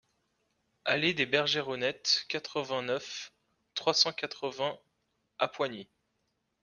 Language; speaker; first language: French; native; French